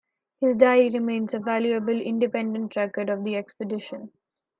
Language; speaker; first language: English; non-native, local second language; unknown